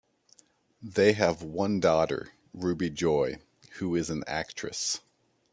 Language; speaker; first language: English; native; English